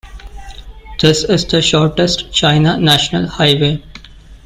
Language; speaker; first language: English; non-native, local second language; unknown